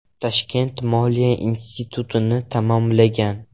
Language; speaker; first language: Uzbek; non-native, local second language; Russian